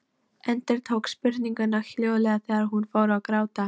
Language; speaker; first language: Icelandic; non-native, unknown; Polish